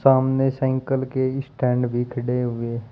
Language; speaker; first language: Hindi; native; Hindi